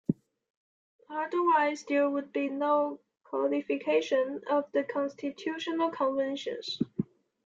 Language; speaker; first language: English; non-native, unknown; Chinese